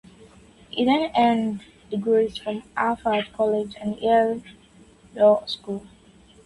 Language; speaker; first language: English; non-native, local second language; Yoruba